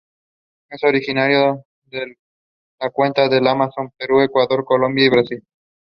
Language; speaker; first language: English; non-native, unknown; Spanish